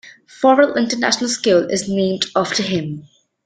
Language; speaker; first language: English; native; English